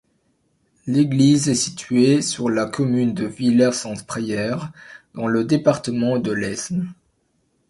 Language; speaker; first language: French; native; French